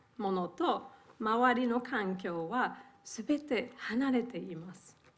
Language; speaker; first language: Japanese; non-native, fluent; English